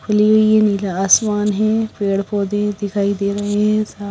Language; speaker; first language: Hindi; non-native, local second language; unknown